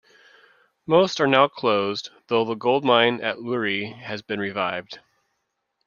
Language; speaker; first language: English; native; English